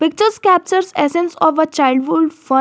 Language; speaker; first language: English; non-native, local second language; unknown